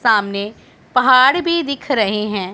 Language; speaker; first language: Hindi; non-native, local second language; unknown